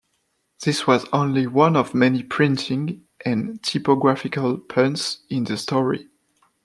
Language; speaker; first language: English; non-native, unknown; French